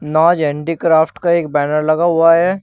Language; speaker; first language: Hindi; native; Hindi